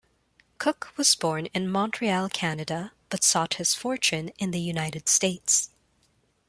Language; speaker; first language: English; non-native, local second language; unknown